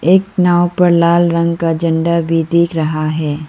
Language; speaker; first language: Hindi; non-native, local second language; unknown